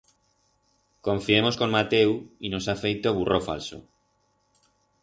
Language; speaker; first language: Aragonese; non-native, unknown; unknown